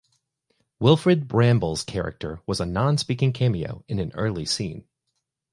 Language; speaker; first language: English; native; English